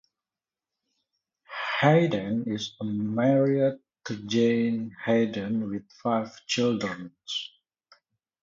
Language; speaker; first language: English; native; English